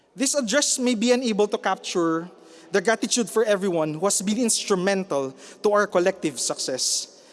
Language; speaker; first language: English; non-native, local second language; Filipino